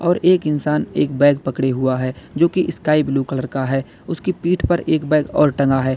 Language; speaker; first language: Hindi; native; Hindi